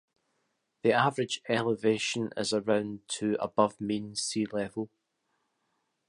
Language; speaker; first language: English; native; English